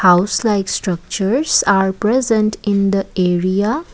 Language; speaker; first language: English; non-native, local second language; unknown